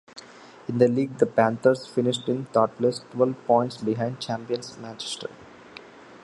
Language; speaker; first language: English; non-native, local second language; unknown